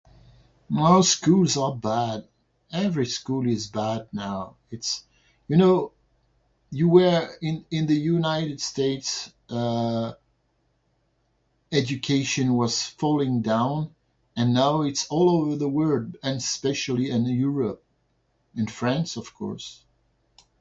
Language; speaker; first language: English; non-native, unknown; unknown